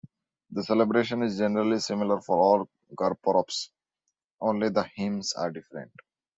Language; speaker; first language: English; non-native, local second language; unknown